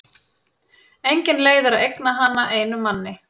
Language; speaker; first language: Icelandic; native; Icelandic